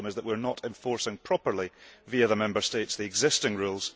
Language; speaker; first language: English; early bilingual, heritage; English